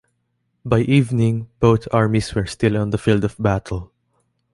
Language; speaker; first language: English; non-native, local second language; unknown